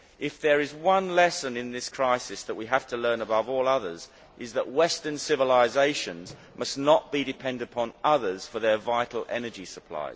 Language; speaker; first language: English; native; English